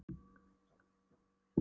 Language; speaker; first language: Icelandic; non-native, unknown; Polish